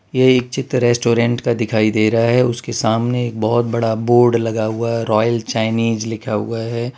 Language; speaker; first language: Hindi; non-native, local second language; Gujarati